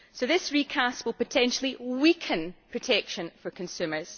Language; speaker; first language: English; native; English